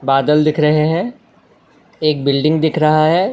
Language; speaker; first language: Hindi; non-native, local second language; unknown